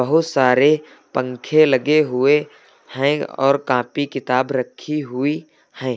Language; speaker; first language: Hindi; native; Hindi